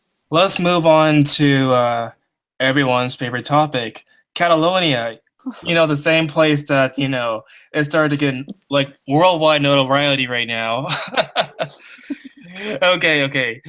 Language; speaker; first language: English; native; English